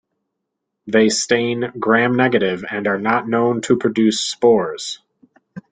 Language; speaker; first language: English; native; English